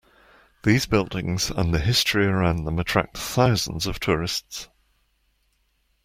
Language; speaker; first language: English; native; English